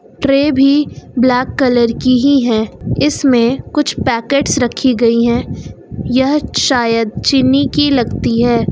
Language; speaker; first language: Hindi; native; Hindi